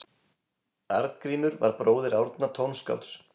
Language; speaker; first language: Icelandic; native; Icelandic